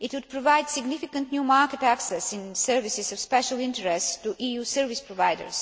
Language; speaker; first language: English; non-native, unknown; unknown